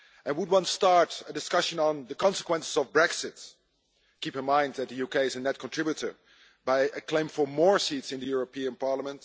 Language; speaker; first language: English; non-native, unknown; Dutch